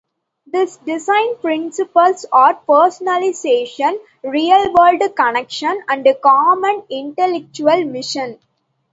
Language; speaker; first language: English; non-native, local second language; Tamil